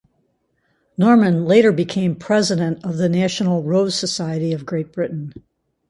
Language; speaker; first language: English; native; English